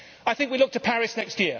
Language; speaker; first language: English; native; English